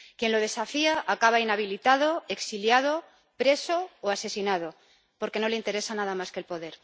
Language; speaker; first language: Spanish; native; Spanish